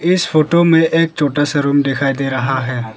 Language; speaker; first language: Hindi; non-native, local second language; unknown